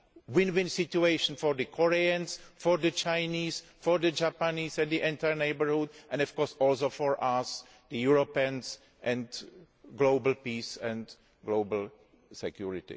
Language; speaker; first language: English; non-native, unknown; Greek